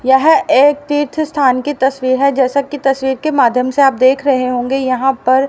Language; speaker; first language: Hindi; native; Hindi